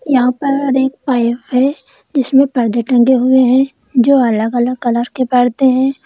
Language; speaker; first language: Hindi; native; Hindi